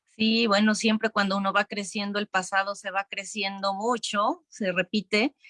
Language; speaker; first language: Spanish; native; Spanish